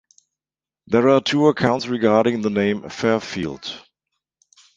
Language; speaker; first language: English; non-native, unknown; German